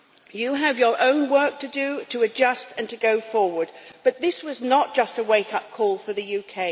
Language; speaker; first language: English; native; English